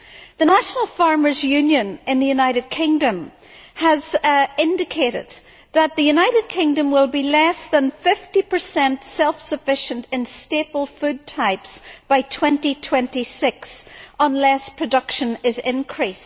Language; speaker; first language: English; native; English